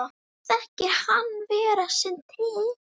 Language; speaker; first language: Icelandic; native; Icelandic